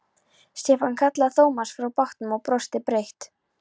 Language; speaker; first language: Icelandic; non-native, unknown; Polish